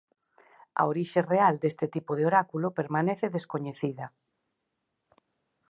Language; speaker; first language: Galician; native; Galician